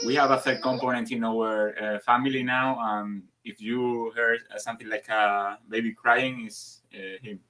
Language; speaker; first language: English; non-native, fluent; Spanish